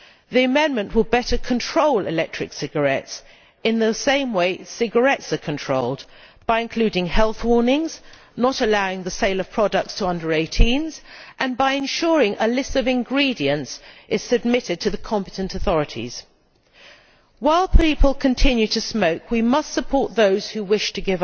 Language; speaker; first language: English; native; English